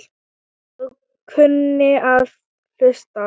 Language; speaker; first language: Icelandic; non-native, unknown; Thai